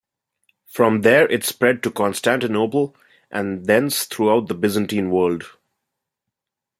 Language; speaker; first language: English; non-native, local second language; Bangla